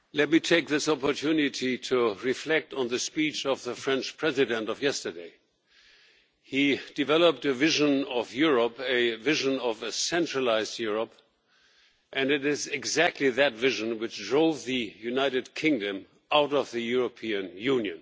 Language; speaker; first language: English; non-native, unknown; German